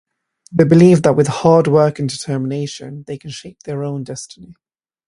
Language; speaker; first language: English; native; English